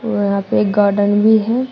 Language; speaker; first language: Hindi; native; Hindi